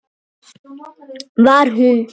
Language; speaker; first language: Icelandic; native; Icelandic